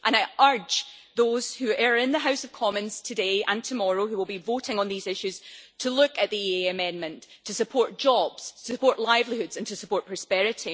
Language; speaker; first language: English; native; English